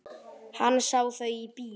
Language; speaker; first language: Icelandic; native; Icelandic